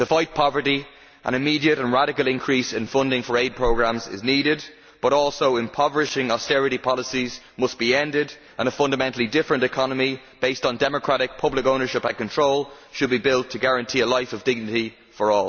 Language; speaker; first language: English; native; English